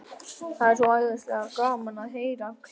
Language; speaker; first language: Icelandic; native; Icelandic